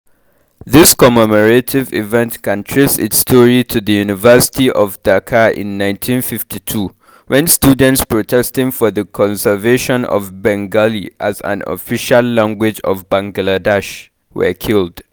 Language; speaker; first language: English; non-native, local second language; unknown